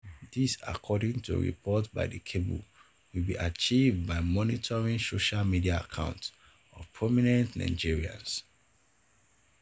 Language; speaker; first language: English; non-native, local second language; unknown